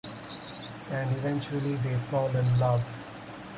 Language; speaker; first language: English; non-native, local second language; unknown